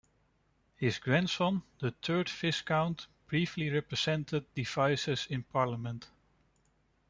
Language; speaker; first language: English; non-native, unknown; Dutch